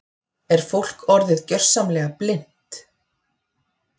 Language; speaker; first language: Icelandic; native; Icelandic